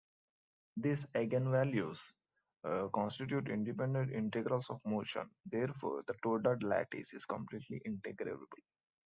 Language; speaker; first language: English; non-native, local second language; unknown